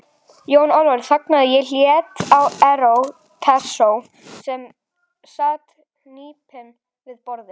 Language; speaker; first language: Icelandic; native; Icelandic